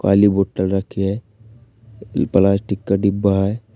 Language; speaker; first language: Hindi; native; Hindi